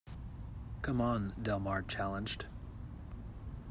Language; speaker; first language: English; native; English